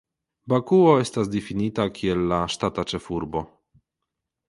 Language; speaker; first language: Esperanto; non-native, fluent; Polish